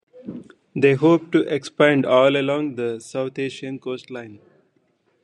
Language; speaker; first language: English; non-native, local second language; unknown